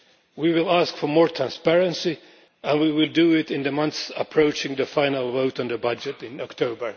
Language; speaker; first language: English; non-native, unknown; Finnish